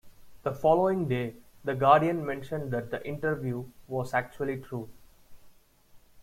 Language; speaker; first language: English; non-native, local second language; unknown